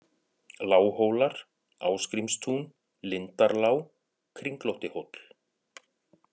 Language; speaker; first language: Icelandic; native; Icelandic